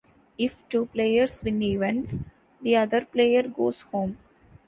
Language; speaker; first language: English; non-native, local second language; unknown